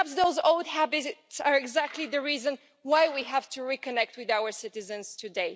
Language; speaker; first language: English; non-native, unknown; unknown